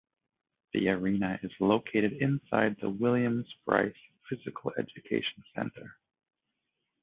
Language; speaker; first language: English; native; English